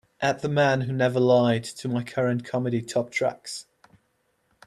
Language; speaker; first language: English; native; English